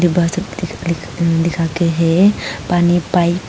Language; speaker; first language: Hindi; non-native, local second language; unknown